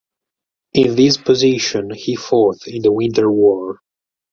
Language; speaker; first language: English; non-native, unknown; Italian